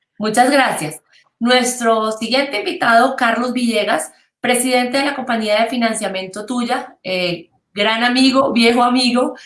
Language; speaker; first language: Spanish; native; Spanish